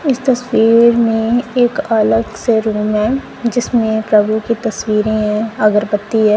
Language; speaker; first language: Hindi; non-native, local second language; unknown